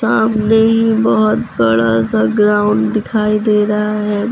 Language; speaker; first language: Hindi; native; Hindi